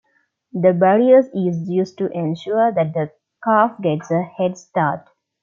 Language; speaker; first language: English; non-native, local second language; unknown